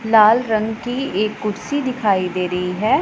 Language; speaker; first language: Hindi; non-native, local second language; Punjabi